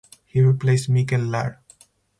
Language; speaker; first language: English; non-native, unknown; Spanish